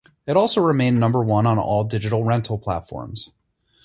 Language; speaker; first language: English; native; English